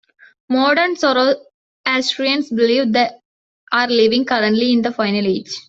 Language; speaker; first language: English; non-native, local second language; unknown